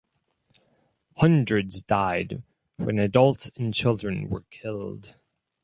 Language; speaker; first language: English; non-native, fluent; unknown